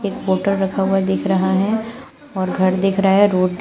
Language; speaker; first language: Hindi; native; Hindi